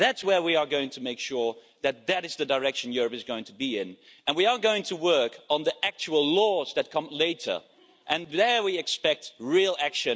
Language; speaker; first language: English; non-native, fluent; Dutch